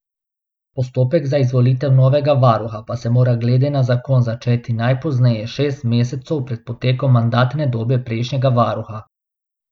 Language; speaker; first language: Slovenian; non-native, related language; Bosnian